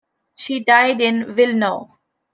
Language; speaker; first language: English; non-native, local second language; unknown